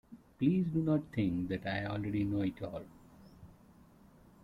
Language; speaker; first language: English; non-native, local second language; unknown